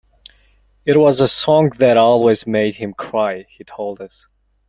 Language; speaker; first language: English; non-native, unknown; Mongolian